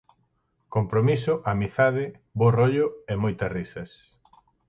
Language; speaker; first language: Galician; native; Galician